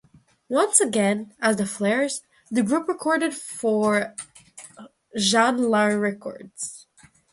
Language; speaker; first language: English; non-native, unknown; Russian